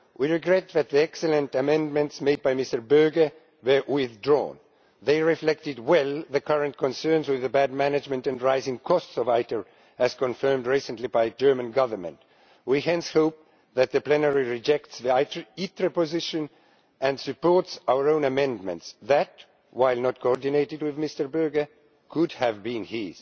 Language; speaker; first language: English; non-native, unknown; Estonian